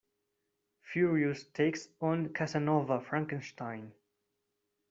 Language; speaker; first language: English; non-native, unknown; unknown